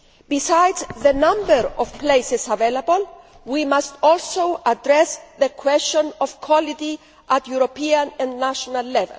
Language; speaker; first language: English; non-native, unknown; Greek